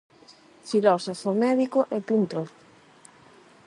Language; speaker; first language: Galician; non-native, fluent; Spanish